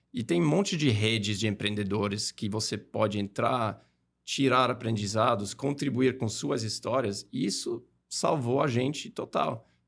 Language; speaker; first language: Portuguese; non-native, fluent; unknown